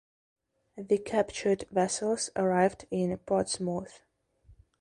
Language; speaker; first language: English; non-native, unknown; Belarusian